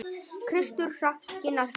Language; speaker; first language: Icelandic; non-native, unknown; Vietnamese